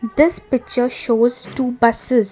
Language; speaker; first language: English; non-native, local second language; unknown